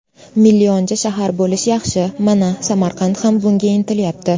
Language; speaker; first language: Uzbek; native; Uzbek